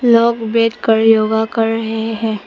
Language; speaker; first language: Hindi; non-native, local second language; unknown